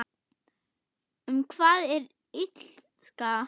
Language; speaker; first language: Icelandic; non-native, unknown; German